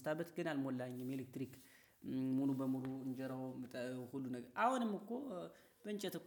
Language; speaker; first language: Amharic; native; Amharic